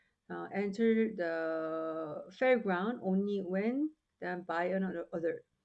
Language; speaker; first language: English; non-native, fluent; Korean